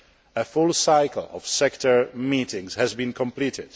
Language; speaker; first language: English; non-native, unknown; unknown